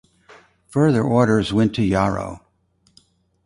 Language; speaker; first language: English; native; English